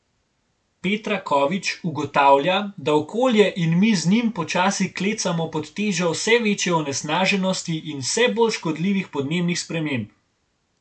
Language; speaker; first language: Slovenian; native; Slovenian